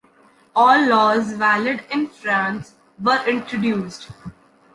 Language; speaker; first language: English; non-native, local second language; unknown